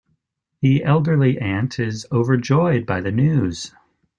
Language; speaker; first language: English; native; English